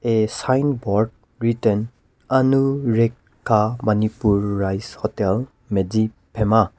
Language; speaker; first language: English; non-native, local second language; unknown